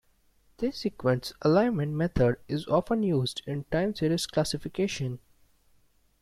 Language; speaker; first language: English; non-native, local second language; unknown